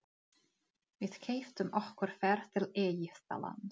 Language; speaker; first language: Icelandic; non-native, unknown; Czech